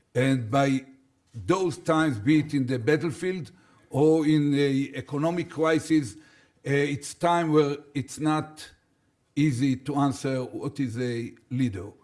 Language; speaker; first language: English; non-native, fluent; Hebrew